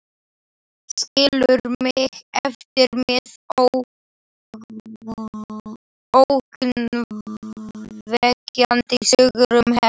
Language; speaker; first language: Icelandic; non-native, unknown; Slovak